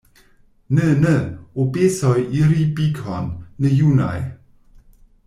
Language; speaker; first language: Esperanto; non-native, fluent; German